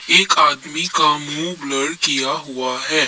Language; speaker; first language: Hindi; non-native, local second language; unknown